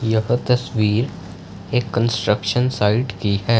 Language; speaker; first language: Hindi; non-native, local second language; Punjabi